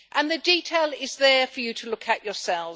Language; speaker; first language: English; native; English